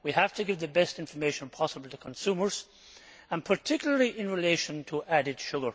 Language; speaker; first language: English; native; English